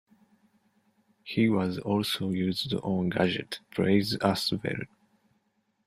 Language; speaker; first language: English; non-native, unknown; Japanese